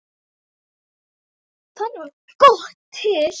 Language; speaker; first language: Icelandic; native; Icelandic